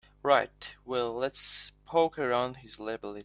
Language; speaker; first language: English; non-native, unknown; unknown